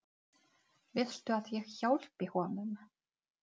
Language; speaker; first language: Icelandic; non-native, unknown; Czech